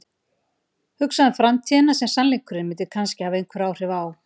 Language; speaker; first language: Icelandic; native; Icelandic